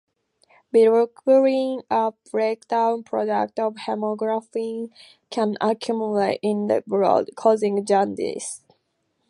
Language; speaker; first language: English; native; English